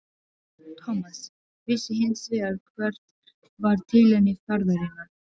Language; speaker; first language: Icelandic; non-native, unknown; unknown